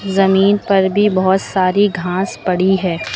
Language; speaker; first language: Hindi; native; Hindi